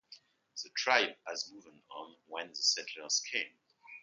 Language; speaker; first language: English; non-native, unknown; French